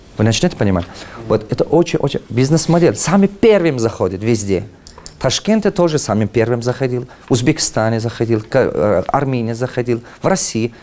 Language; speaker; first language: Russian; non-native, local second language; Tajik